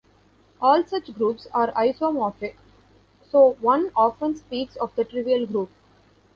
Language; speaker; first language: English; non-native, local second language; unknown